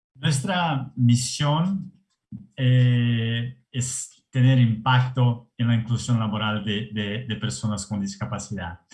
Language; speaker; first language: Spanish; non-native, related language; Portuguese